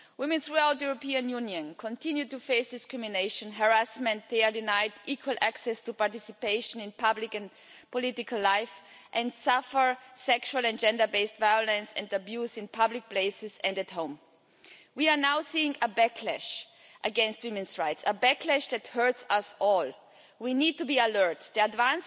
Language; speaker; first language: English; non-native, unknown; German